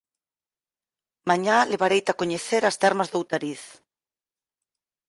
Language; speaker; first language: Galician; native; Galician